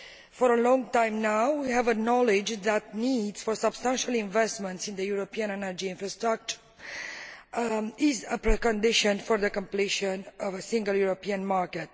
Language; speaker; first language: English; non-native, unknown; Romanian